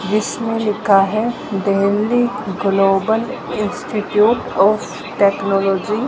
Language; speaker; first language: Hindi; native; Hindi